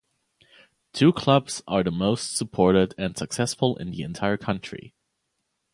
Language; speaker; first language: English; non-native, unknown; German